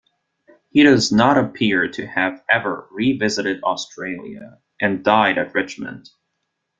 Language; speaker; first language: English; non-native, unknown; German